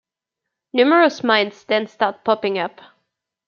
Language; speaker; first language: English; native; English